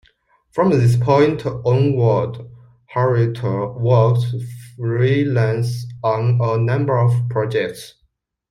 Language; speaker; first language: English; non-native, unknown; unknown